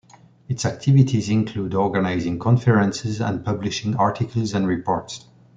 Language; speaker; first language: English; non-native, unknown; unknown